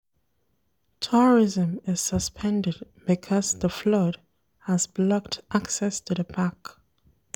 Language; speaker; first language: English; non-native, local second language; Hausa